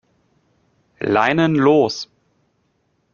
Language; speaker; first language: German; native; German